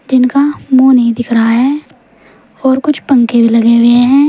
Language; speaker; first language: Hindi; native; Hindi